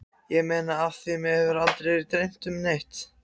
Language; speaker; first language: Icelandic; non-native, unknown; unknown